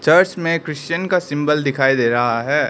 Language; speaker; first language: Hindi; early bilingual, other home language; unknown